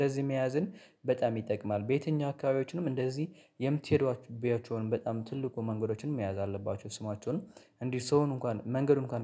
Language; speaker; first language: Amharic; native; Amharic